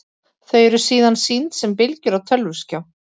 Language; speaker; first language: Icelandic; native; Icelandic